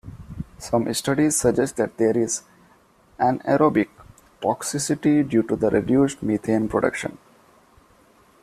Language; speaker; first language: English; non-native, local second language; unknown